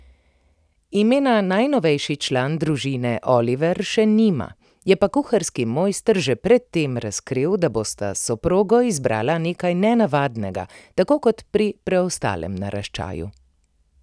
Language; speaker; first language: Slovenian; native; Slovenian